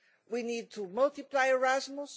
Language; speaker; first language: English; non-native, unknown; Portuguese